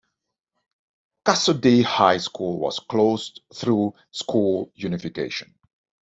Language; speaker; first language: English; non-native, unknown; Dutch